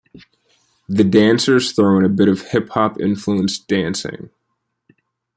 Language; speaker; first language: English; native; English